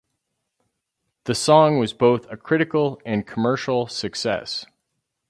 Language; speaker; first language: English; native; English